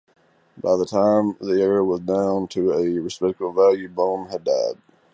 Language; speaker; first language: English; native; English